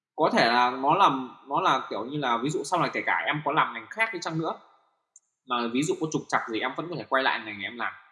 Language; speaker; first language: Vietnamese; native; Vietnamese